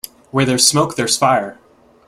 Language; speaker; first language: English; native; English